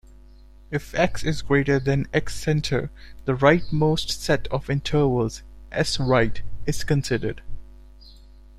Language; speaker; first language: English; non-native, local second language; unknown